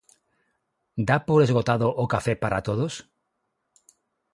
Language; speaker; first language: Galician; non-native, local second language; Spanish